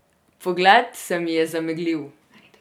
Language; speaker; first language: Slovenian; non-native, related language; Serbian